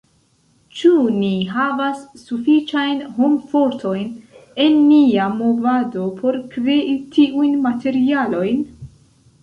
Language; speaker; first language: Esperanto; non-native, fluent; Central Kurdish